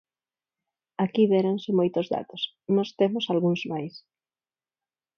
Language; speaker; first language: Galician; non-native, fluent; Spanish